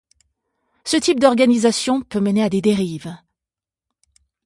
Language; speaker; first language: French; native; French